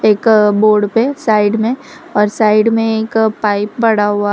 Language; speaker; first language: Hindi; non-native, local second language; Gujarati